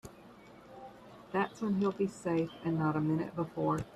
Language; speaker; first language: English; native; English